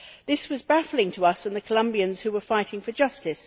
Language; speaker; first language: English; native; English